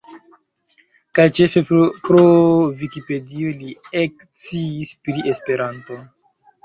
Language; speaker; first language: Esperanto; non-native, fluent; Chinese